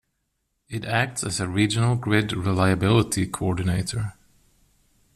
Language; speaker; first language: English; non-native, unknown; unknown